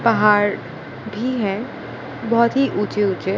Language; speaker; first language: Hindi; non-native, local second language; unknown